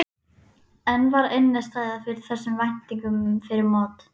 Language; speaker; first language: Icelandic; native; Icelandic